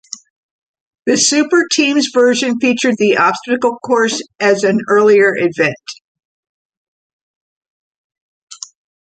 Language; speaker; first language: English; native; English